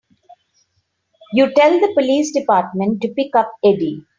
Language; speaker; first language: English; non-native, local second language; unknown